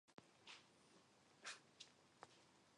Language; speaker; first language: English; non-native, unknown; Adyghe